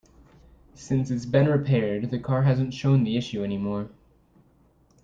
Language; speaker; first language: English; native; English